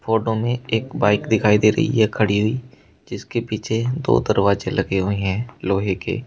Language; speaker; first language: Hindi; native; Hindi